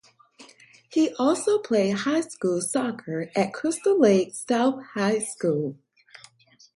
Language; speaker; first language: English; native; English